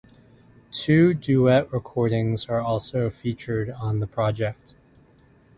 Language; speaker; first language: English; native; English